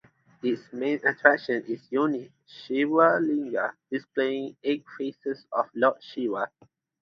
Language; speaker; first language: English; non-native, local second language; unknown